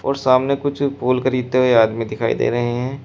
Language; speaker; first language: Hindi; native; Hindi